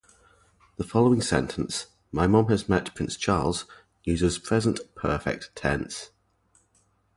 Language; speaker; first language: English; native; English